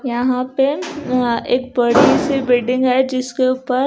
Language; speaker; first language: Hindi; non-native, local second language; Punjabi